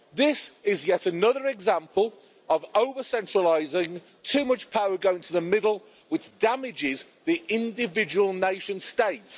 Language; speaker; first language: English; native; English